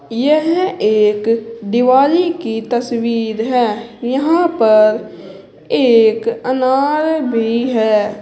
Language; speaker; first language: Hindi; native; Hindi